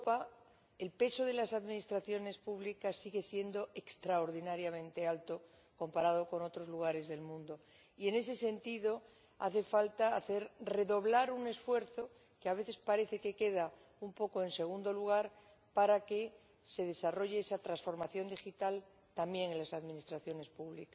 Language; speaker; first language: Spanish; native; Spanish